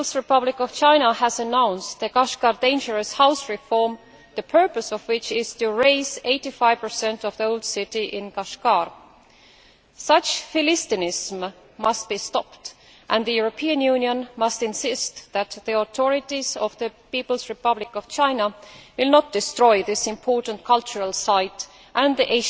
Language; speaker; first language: English; non-native, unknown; Estonian